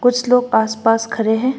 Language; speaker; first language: Hindi; non-native, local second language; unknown